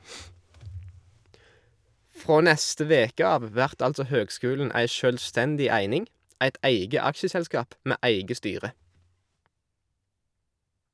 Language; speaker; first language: Norwegian; native; Norwegian